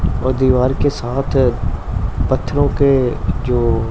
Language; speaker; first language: Hindi; non-native, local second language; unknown